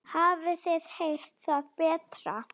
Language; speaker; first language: Icelandic; non-native, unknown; Slovak